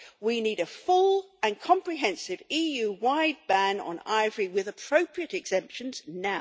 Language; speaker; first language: English; native; English